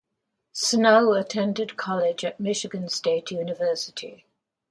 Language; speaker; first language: English; native; English